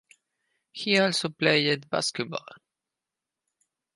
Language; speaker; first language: English; non-native, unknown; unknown